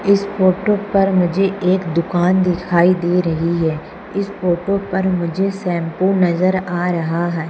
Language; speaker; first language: Hindi; native; Hindi